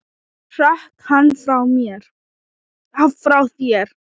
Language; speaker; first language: Icelandic; non-native, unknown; Thai